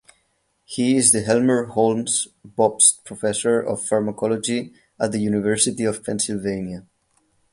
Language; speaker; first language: English; non-native, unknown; Catalan